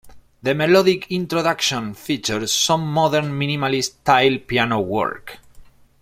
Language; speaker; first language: English; non-native, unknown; Spanish